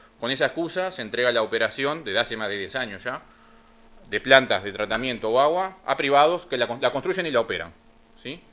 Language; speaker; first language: Spanish; native; Spanish